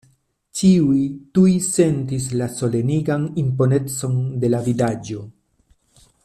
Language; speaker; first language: Esperanto; non-native, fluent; Spanish